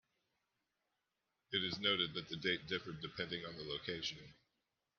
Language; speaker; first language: English; native; English